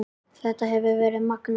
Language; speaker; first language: Icelandic; native; Icelandic